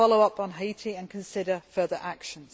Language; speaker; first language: English; native; English